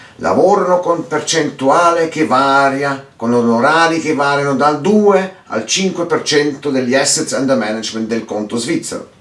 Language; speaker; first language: Italian; early bilingual, heritage; Italian